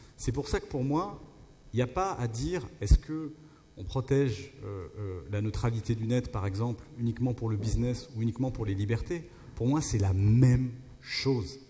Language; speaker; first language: French; native; French